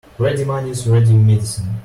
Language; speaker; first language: English; non-native, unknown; Russian